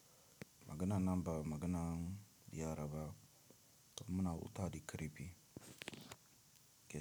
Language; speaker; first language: Hausa; non-native, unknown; Tiv